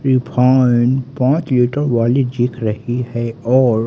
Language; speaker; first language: Hindi; native; Hindi